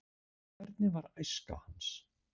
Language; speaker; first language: Icelandic; native; Icelandic